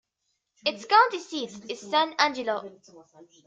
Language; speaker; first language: English; native; English